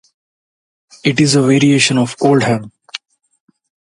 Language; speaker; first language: English; non-native, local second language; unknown